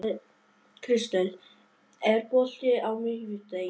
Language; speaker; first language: Icelandic; non-native, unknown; Vietnamese